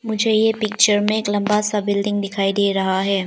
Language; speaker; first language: Hindi; early bilingual, other home language; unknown